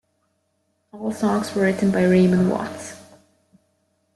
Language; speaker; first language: English; native; English